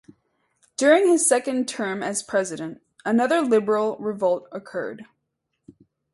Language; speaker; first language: English; native; English